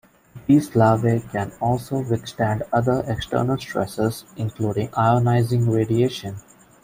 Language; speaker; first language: English; non-native, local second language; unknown